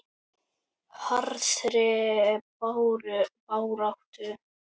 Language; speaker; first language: Icelandic; native; Icelandic